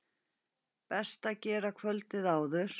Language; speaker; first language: Icelandic; native; Icelandic